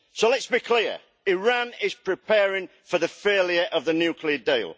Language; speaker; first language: English; native; English